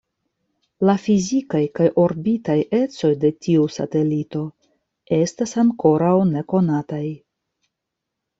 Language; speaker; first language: Esperanto; non-native, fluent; Russian